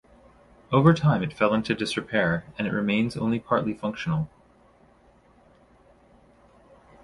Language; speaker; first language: English; native; English